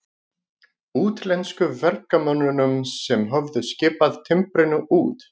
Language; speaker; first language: Icelandic; non-native, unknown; Greek